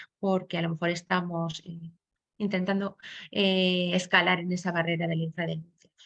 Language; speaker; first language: Spanish; native; Spanish